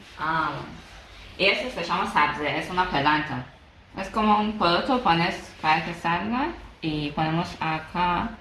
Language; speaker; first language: Spanish; non-native, learner; Persian